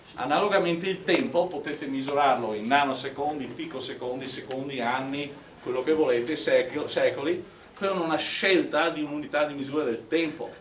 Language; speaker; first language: Italian; non-native, fluent; English